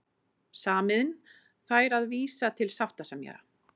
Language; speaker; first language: Icelandic; native; Icelandic